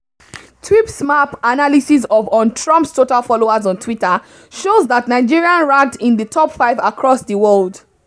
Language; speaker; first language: English; non-native, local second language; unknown